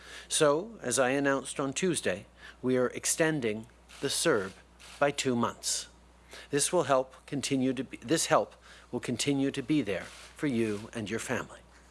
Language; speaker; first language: English; native; English